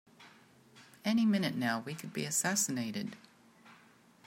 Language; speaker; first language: English; native; English